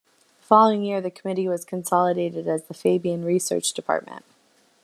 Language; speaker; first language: English; native; English